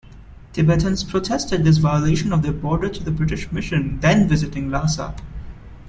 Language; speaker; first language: English; non-native, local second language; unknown